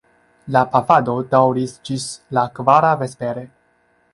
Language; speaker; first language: Esperanto; non-native, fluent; Chinese